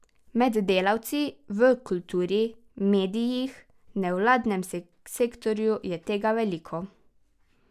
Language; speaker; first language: Slovenian; native; Slovenian